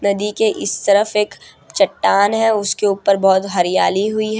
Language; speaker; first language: Hindi; non-native, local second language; Gujarati